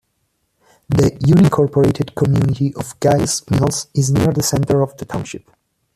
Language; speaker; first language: English; non-native, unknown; Italian